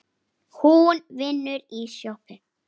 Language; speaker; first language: Icelandic; native; Icelandic